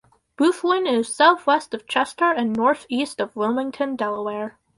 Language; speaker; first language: English; native; English